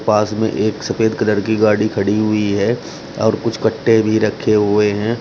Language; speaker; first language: Hindi; native; Hindi